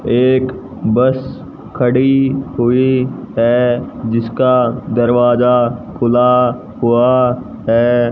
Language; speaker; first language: Hindi; native; Hindi